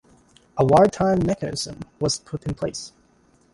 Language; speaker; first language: English; non-native, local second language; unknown